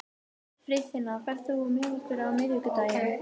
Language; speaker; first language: Icelandic; native; Icelandic